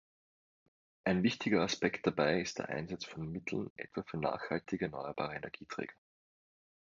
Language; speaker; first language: German; native; German